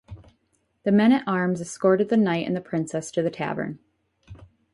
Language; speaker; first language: English; native; English